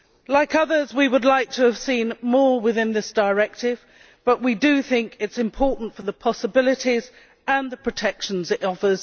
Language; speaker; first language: English; native; English